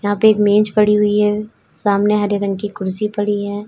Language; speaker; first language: Hindi; native; Hindi